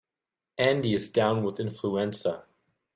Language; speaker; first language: English; native; English